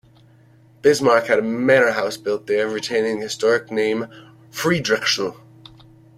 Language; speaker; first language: English; native; English